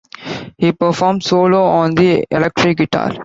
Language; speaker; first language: English; non-native, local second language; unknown